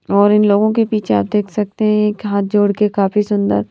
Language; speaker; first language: Hindi; non-native, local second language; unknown